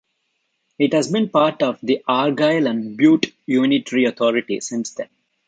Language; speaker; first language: English; non-native, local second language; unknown